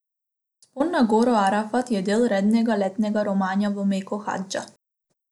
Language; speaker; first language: Slovenian; non-native, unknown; Macedonian